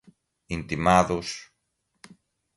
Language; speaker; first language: Portuguese; non-native, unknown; Galician